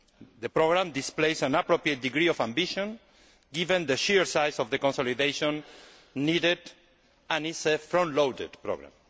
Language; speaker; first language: English; non-native, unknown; Spanish